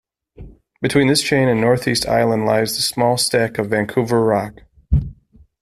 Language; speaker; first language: English; native; English